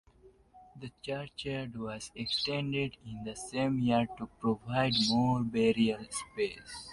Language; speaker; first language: English; non-native, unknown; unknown